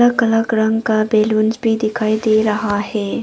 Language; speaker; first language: Hindi; non-native, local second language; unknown